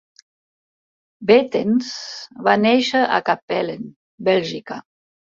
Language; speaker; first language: Catalan; non-native, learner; Spanish